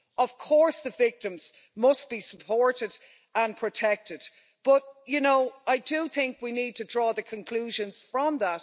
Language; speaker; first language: English; native; English